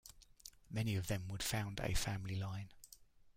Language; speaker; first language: English; native; English